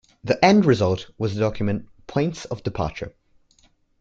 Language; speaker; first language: English; native; English